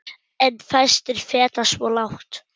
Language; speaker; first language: Icelandic; non-native, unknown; German